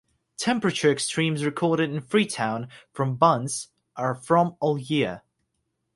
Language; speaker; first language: English; non-native, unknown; Russian